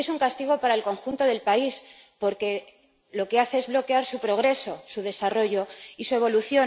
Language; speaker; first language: Spanish; native; Spanish